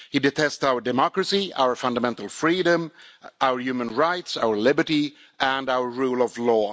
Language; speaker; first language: English; non-native, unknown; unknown